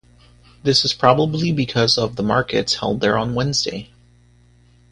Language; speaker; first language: English; native; English